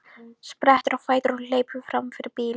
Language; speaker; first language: Icelandic; non-native, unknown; Polish